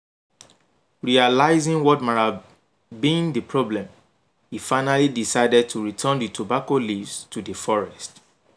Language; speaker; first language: English; non-native, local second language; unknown